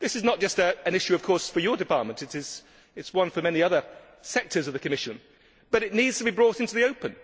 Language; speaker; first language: English; native; English